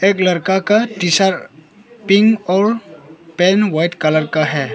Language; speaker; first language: Hindi; non-native, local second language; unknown